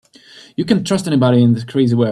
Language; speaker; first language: English; native; English